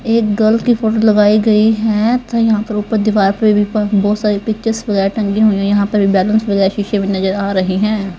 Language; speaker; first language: Hindi; native; Hindi